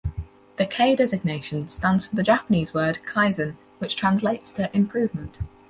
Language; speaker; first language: English; native; English